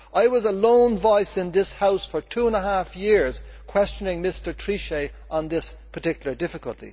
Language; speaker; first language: English; native; English